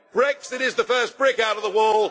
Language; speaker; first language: English; native; English